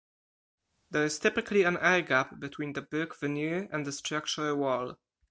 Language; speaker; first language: English; non-native, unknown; Polish